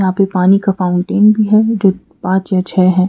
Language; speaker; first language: Hindi; native; Hindi